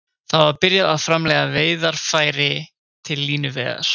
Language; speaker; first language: Icelandic; native; Icelandic